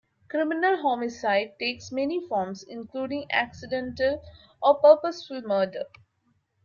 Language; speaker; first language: English; non-native, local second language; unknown